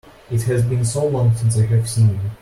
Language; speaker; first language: English; non-native, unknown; Russian